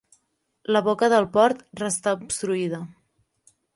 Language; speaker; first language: Catalan; native; Catalan